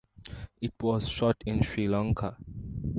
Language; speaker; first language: English; non-native, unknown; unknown